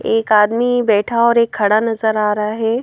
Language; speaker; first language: Hindi; native; Hindi